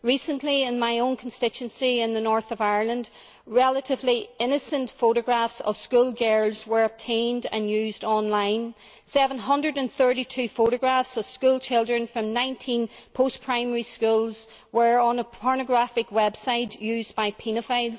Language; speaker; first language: English; native; English